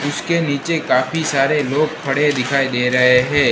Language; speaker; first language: Hindi; non-native, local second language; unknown